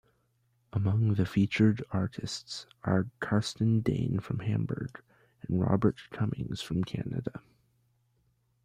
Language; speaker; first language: English; native; English